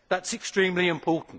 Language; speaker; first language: English; native; English